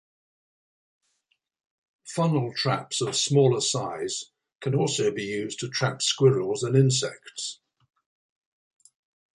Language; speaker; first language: English; native; English